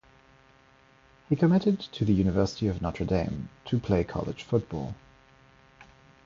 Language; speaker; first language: English; non-native, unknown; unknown